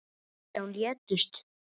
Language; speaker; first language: Icelandic; native; Icelandic